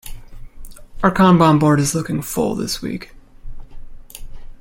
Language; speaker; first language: English; native; English